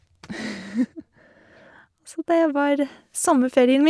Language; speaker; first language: Norwegian; non-native, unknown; English